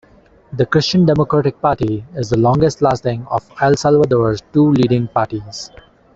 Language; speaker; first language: English; non-native, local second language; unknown